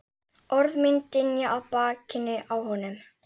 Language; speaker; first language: Icelandic; native; Icelandic